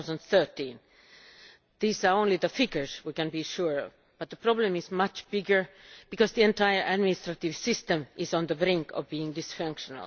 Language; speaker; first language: English; non-native, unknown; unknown